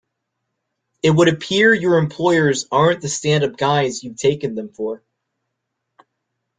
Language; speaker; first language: English; native; English